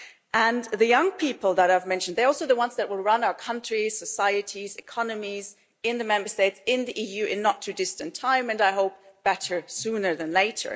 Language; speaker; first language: English; non-native, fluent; German